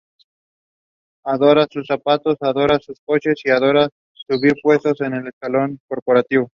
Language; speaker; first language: English; non-native, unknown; Spanish